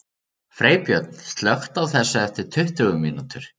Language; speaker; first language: Icelandic; native; Icelandic